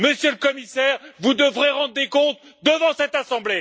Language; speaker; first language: French; native; French